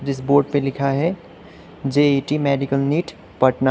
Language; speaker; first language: Hindi; non-native, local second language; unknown